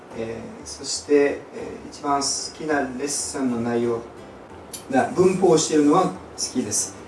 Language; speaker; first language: Japanese; non-native, fluent; French